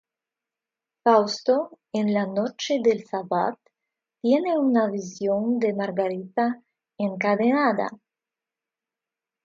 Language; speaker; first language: Spanish; non-native, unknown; Russian